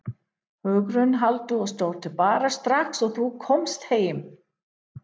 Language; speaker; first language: Icelandic; non-native, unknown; English